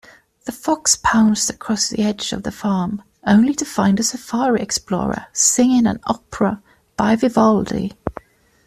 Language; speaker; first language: English; native; English